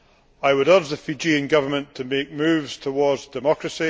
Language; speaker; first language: English; native; English